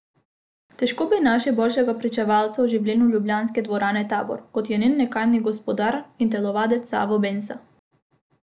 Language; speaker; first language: Slovenian; non-native, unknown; Macedonian